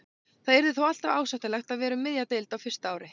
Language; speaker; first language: Icelandic; native; Icelandic